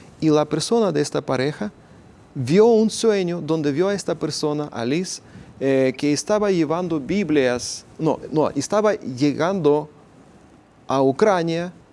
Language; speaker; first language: Spanish; non-native, fluent; Ukrainian